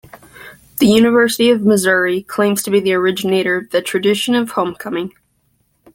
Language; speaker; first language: English; native; English